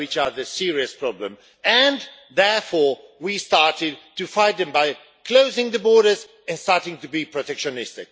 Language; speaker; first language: English; non-native, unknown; Swedish